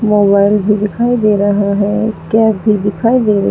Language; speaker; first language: Hindi; native; Hindi